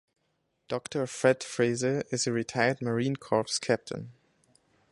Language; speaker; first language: English; non-native, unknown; German